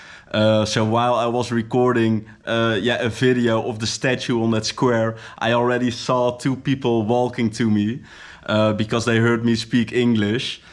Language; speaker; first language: English; non-native, fluent; Dutch